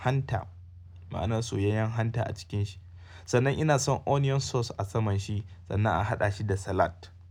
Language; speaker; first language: Hausa; native; Hausa